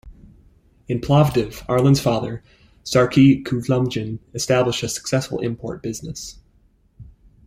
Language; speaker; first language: English; native; English